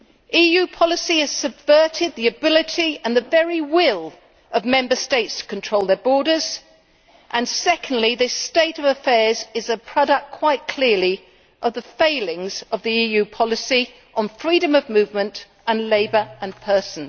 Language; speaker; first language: English; native; English